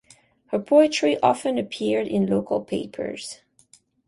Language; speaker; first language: English; non-native, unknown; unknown